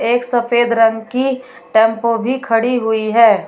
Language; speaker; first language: Hindi; native; Hindi